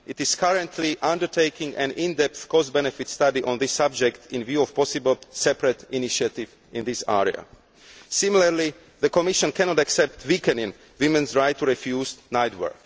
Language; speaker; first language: English; non-native, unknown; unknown